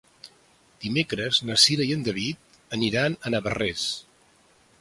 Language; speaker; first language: Catalan; native; Catalan